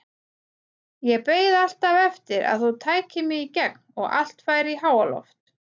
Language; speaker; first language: Icelandic; native; Icelandic